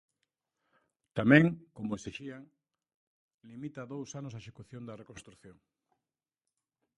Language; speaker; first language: Galician; native; Galician